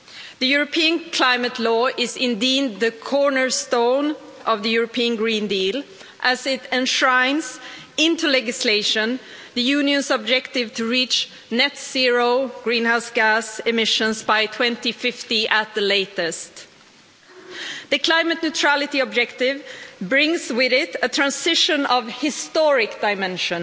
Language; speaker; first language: English; non-native, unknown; Swedish